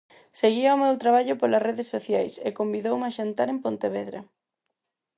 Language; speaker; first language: Galician; non-native, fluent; Spanish